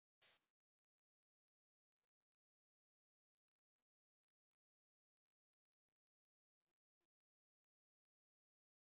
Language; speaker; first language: Icelandic; non-native, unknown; English